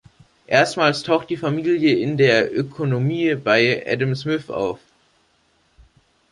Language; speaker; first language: German; native; German